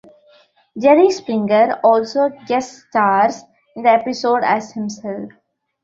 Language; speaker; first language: English; non-native, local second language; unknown